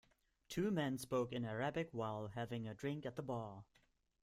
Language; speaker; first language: English; non-native, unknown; German